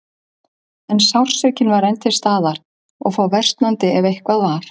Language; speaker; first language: Icelandic; native; Icelandic